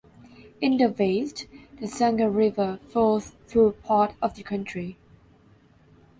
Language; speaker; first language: English; non-native, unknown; Thai